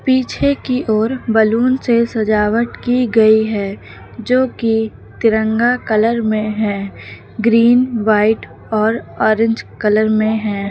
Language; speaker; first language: Hindi; native; Hindi